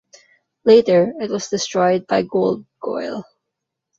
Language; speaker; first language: English; non-native, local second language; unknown